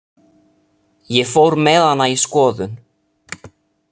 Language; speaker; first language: Icelandic; non-native, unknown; Italian